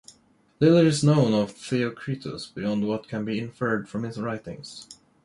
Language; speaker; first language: English; non-native, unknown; Swedish